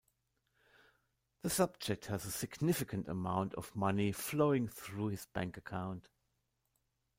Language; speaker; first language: English; non-native, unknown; German